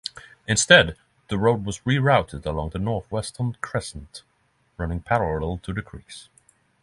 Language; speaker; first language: English; non-native, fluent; Norwegian